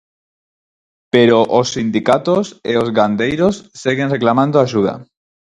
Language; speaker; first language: Galician; non-native, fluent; Spanish